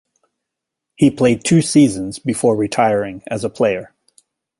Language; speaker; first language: English; native; English